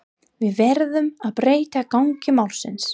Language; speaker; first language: Icelandic; non-native, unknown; English